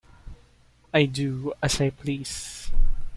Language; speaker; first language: English; non-native, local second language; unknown